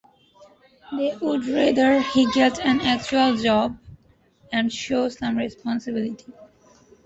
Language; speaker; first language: English; non-native, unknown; Bangla